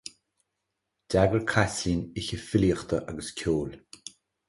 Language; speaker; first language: Irish; native; Irish